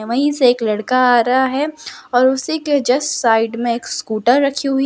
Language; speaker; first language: Hindi; non-native, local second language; Gujarati